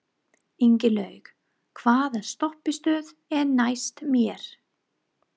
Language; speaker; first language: Icelandic; non-native, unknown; English